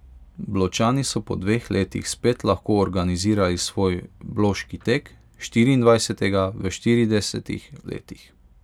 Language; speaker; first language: Slovenian; non-native, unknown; Hungarian